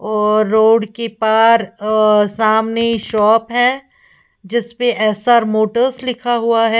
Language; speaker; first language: Hindi; native; Hindi